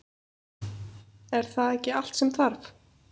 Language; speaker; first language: Icelandic; native; Icelandic